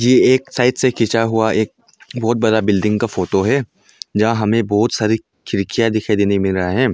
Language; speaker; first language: Hindi; non-native, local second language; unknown